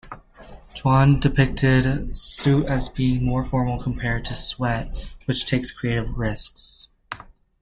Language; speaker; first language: English; native; English